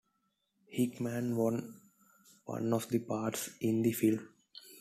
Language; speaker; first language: English; non-native, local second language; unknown